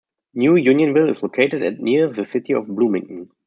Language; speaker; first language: English; non-native, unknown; German